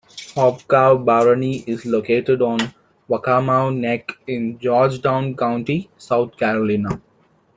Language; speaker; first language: English; non-native, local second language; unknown